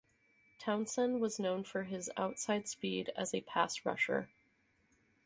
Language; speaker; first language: English; native; English